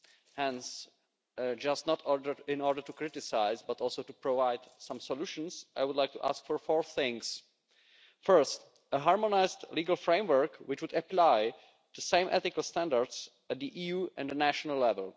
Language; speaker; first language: English; non-native, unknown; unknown